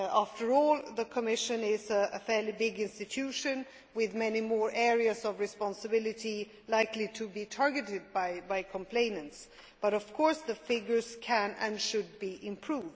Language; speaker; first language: English; non-native, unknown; Swedish